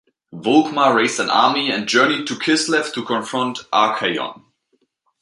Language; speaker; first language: English; native; English